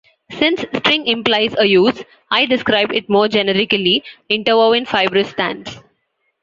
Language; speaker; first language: English; non-native, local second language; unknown